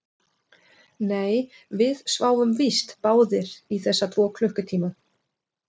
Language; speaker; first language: Icelandic; non-native, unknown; German